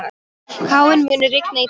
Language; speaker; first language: Icelandic; non-native, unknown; Polish